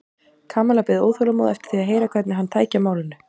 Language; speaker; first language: Icelandic; native; Icelandic